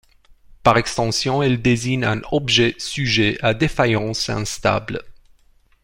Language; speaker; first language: French; non-native, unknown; Romanian